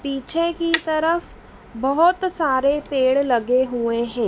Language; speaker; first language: Hindi; native; Hindi